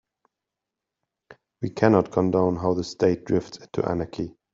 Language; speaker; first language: English; non-native, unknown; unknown